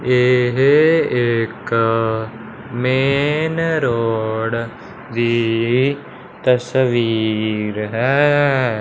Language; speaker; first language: Hindi; non-native, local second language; Punjabi